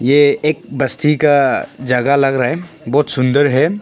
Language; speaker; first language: Hindi; non-native, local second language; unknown